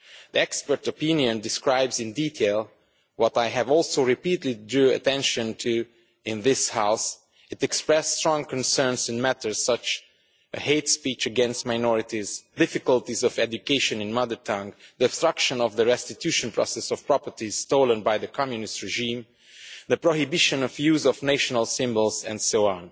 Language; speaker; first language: English; non-native, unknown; Romanian